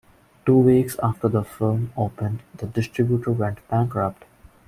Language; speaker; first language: English; non-native, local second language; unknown